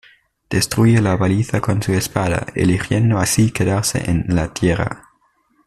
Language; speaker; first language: Spanish; native; Spanish